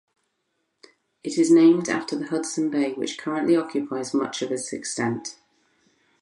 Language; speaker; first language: English; native; English